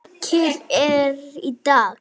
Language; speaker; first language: Icelandic; native; Icelandic